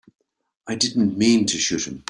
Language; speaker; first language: English; native; English